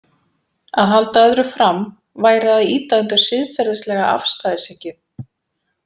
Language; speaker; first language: Icelandic; native; Icelandic